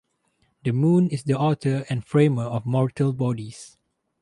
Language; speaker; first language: English; non-native, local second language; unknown